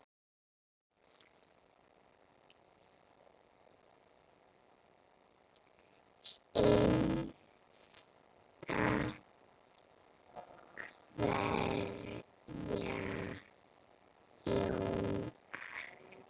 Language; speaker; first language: Icelandic; native; Icelandic